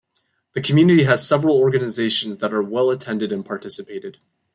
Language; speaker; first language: English; native; English